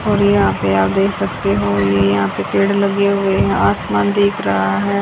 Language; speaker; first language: Hindi; native; Hindi